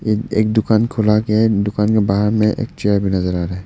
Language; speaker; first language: Hindi; non-native, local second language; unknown